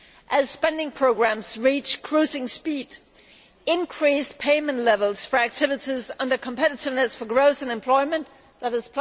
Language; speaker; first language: English; non-native, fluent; Danish